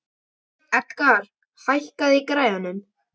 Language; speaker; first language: Icelandic; native; Icelandic